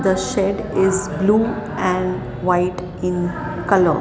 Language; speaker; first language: English; non-native, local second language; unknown